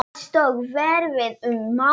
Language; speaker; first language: Icelandic; non-native, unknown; Polish